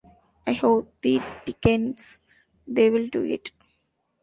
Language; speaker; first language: English; non-native, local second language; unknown